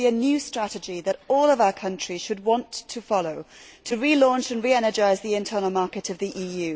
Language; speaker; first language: English; native; English